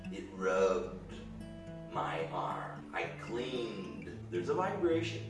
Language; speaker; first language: English; native; English